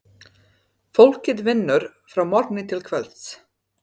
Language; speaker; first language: Icelandic; non-native, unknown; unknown